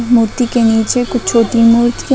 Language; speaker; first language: Hindi; native; Hindi